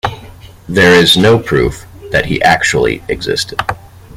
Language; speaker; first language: English; native; English